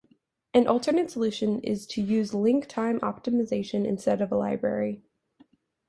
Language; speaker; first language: English; native; English